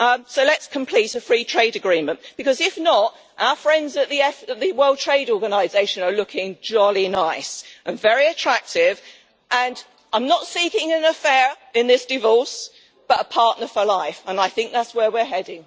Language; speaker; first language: English; native; English